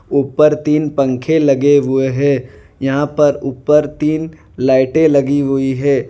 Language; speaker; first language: Hindi; non-native, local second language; Gujarati